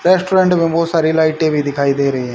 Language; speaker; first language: Hindi; native; Hindi